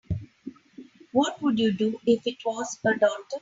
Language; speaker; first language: English; non-native, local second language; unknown